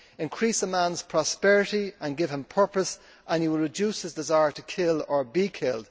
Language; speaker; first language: English; native; English